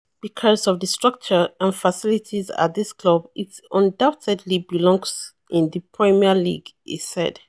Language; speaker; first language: English; non-native, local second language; Yoruba